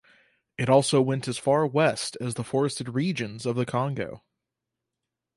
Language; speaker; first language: English; native; English